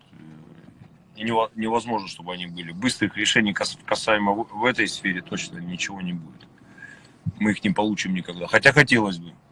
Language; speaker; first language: Russian; native; Russian